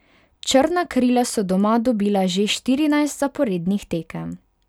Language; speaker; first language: Slovenian; non-native, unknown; Hungarian